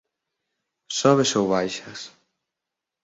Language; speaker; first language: Galician; native; Galician